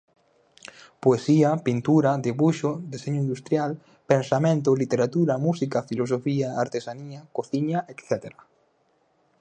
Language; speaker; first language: Galician; native; Galician